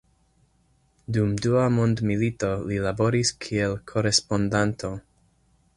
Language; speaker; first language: Esperanto; non-native, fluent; English